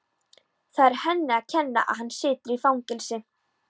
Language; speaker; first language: Icelandic; non-native, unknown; Polish